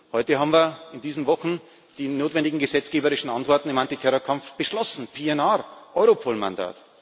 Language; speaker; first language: German; native; German